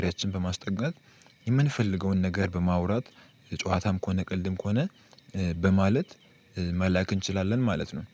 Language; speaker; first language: Amharic; native; Amharic